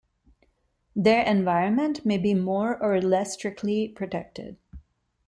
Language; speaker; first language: English; non-native, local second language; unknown